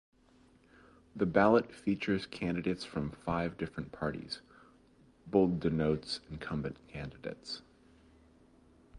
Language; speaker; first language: English; native; English